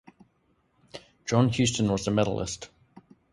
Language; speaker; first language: English; native; English